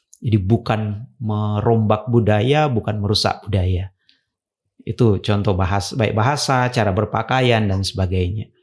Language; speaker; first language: Indonesian; native; Indonesian